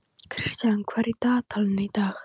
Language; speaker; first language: Icelandic; non-native, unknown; Polish